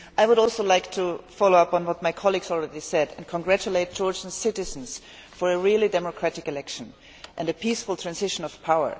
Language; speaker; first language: English; non-native, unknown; German